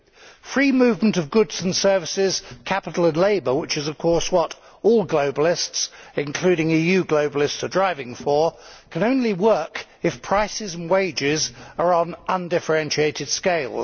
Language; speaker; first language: English; native; English